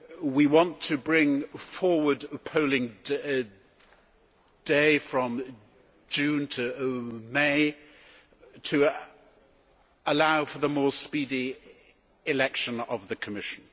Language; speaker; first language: English; native; English